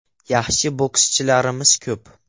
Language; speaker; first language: Uzbek; non-native, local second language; Russian